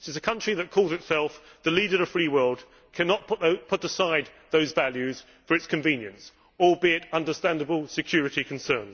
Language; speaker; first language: English; native; English